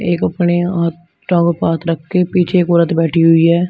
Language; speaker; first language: Hindi; native; Hindi